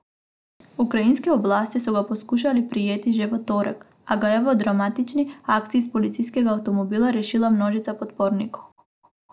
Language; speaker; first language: Slovenian; non-native, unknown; Macedonian